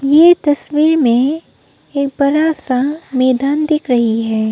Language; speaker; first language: Hindi; non-native, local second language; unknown